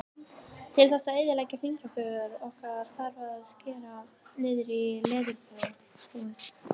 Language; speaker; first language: Icelandic; native; Icelandic